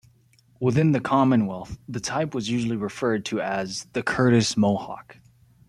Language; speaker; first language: English; native; English